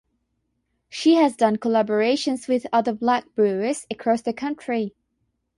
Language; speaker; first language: English; non-native, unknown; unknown